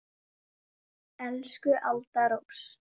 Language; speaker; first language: Icelandic; native; Icelandic